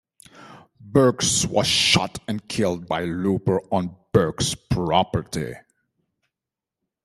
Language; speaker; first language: English; non-native, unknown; Dutch